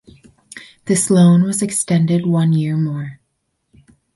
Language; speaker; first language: English; native; English